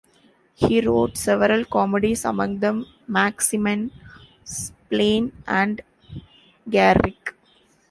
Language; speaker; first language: English; non-native, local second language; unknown